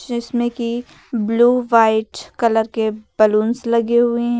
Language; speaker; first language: Hindi; native; Hindi